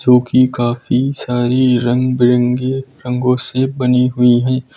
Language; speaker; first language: Hindi; native; Hindi